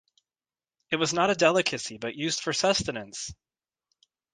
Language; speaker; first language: English; native; English